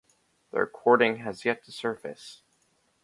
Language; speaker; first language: English; native; English